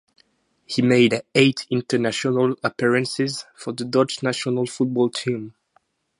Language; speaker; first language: English; non-native, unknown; French